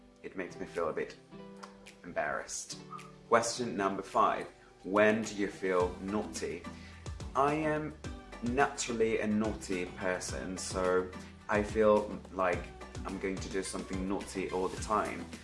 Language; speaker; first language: English; non-native, fluent; Spanish